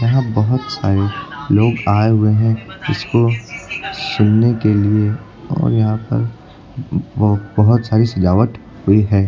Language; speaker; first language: Hindi; native; Hindi